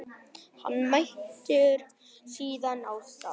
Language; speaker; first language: Icelandic; non-native, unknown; Vietnamese